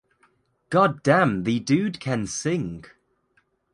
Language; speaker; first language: English; native; English